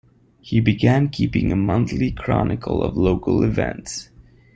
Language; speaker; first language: English; non-native, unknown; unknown